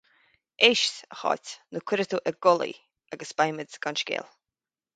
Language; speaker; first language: Irish; native; Irish